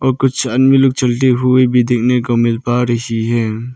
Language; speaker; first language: Hindi; non-native, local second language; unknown